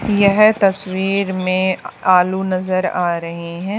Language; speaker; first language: Hindi; native; Hindi